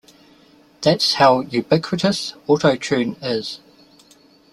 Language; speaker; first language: English; native; English